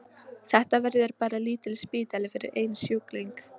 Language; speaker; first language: Icelandic; non-native, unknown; Polish